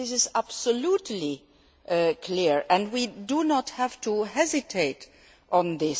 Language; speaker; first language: English; non-native, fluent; Luxembourgish